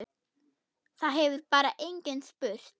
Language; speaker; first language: Icelandic; non-native, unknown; German